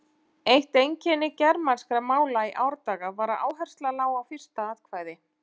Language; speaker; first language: Icelandic; native; Icelandic